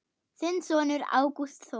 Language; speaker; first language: Icelandic; non-native, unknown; German